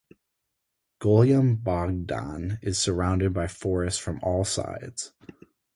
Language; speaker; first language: English; native; English